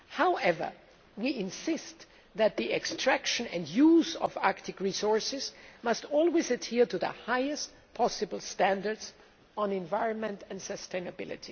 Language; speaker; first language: English; non-native, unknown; German